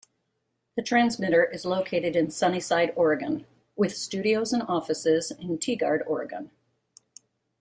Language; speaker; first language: English; native; English